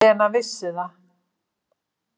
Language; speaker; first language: Icelandic; native; Icelandic